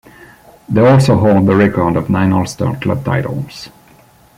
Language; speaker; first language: English; non-native, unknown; French